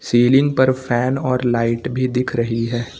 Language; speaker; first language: Hindi; native; Hindi